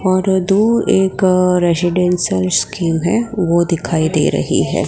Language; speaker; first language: Hindi; non-native, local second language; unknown